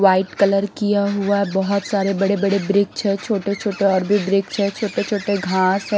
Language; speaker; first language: Hindi; non-native, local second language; Punjabi